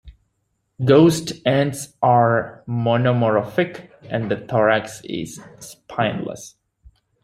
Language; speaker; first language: English; native; English